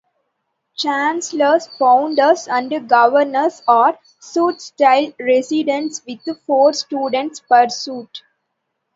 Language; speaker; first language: English; non-native, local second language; Tamil